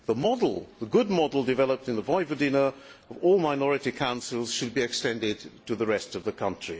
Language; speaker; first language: English; non-native, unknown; Hungarian